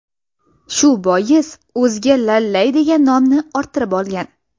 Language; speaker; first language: Uzbek; non-native, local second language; Russian